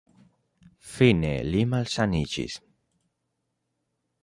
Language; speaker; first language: Esperanto; non-native, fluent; Spanish